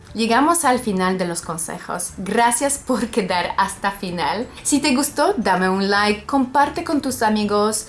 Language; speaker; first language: Spanish; non-native, learner; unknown